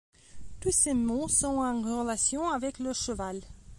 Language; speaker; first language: French; non-native, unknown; Belarusian